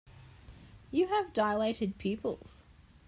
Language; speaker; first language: English; native; English